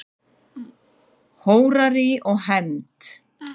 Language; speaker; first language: Icelandic; native; Icelandic